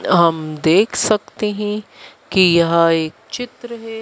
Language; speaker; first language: Hindi; native; Hindi